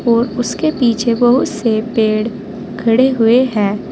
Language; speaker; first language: Hindi; native; Hindi